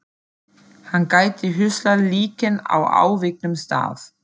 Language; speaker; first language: Icelandic; non-native, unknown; German